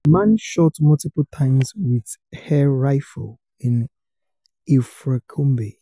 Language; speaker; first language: English; non-native, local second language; Yoruba